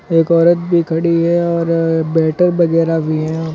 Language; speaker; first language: Hindi; native; Hindi